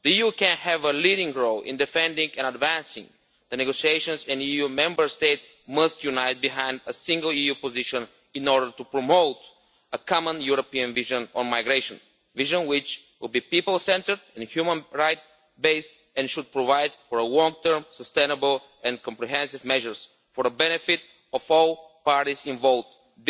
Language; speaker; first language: English; non-native, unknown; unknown